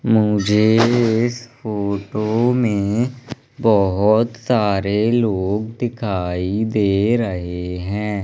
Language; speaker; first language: Hindi; native; Hindi